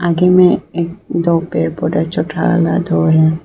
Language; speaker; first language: Hindi; early bilingual, other home language; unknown